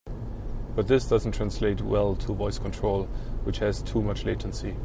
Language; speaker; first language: English; non-native, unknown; German